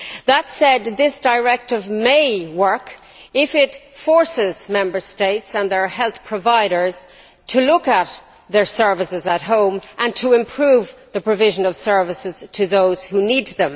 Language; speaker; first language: English; native; English